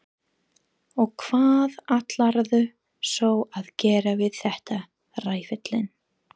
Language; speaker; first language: Icelandic; non-native, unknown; English